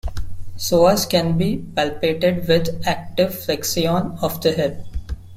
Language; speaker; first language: English; non-native, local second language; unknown